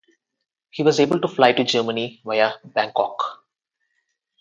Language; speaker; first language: English; non-native, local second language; Telugu